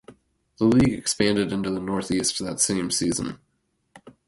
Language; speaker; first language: English; native; English